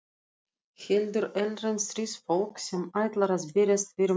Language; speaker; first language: Icelandic; non-native, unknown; Russian